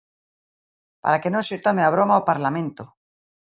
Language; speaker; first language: Galician; native; Galician